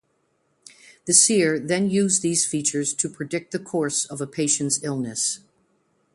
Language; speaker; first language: English; native; English